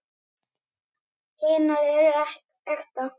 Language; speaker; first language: Icelandic; native; Icelandic